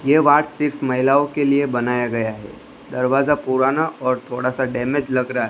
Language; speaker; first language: Hindi; non-native, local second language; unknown